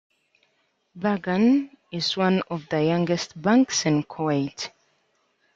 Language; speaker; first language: English; native; English